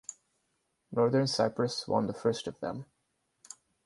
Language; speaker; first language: English; non-native, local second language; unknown